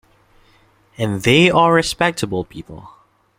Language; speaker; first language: English; non-native, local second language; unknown